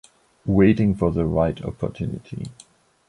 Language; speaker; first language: English; non-native, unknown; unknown